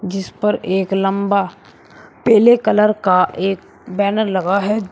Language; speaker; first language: Hindi; native; Hindi